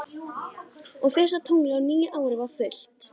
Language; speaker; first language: Icelandic; native; Icelandic